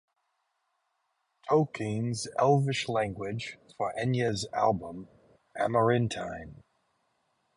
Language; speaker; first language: English; native; English